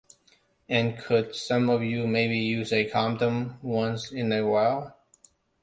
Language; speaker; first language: English; non-native, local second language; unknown